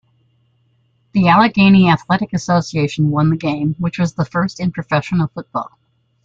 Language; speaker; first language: English; native; English